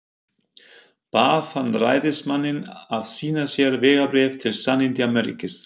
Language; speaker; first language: Icelandic; non-native, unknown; German